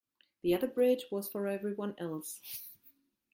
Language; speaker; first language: English; non-native, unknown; German